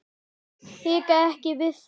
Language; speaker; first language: Icelandic; native; Icelandic